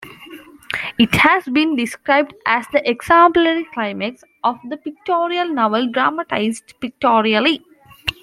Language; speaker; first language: English; non-native, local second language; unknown